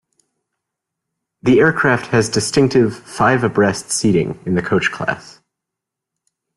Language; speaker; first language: English; native; English